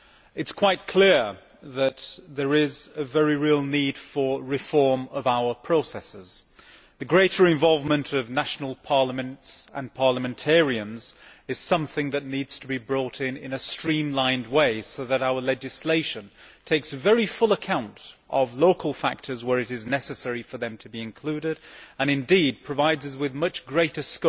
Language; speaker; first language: English; native; English